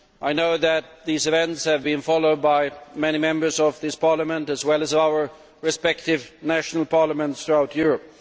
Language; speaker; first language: English; non-native, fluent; Swedish